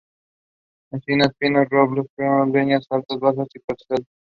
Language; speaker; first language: English; non-native, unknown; Spanish